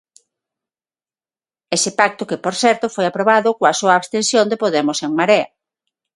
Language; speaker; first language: Galician; non-native, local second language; Spanish